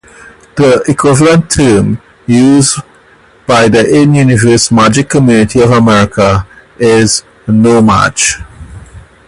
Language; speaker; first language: English; native; English